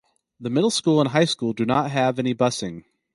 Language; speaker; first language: English; native; English